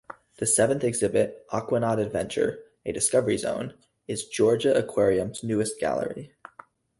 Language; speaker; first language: English; native; English